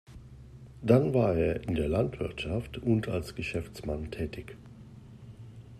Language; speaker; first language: German; native; German